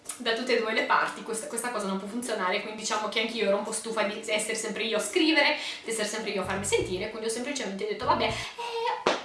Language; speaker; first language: Italian; early bilingual, other home language; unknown